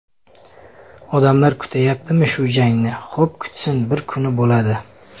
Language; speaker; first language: Uzbek; native; Uzbek